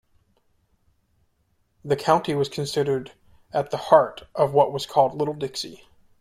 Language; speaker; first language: English; native; English